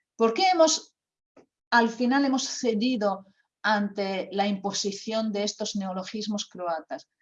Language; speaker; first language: Spanish; non-native, fluent; Croatian